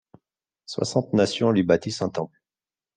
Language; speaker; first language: French; native; French